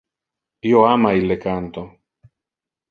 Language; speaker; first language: Interlingua; non-native, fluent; Italian